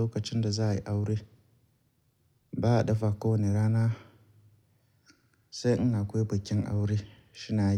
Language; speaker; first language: Hausa; native; Hausa